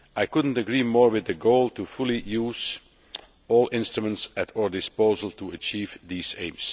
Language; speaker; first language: English; non-native, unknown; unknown